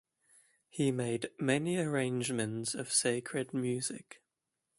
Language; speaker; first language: English; non-native, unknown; German